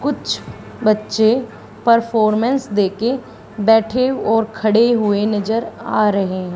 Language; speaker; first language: Hindi; native; Hindi